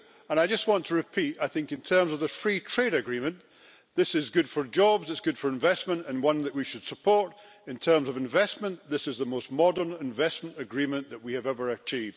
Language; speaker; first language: English; native; English